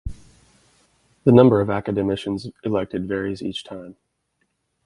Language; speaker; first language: English; native; English